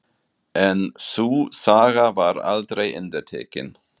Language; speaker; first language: Icelandic; non-native, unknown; German